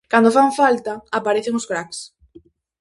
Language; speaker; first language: Galician; native; Galician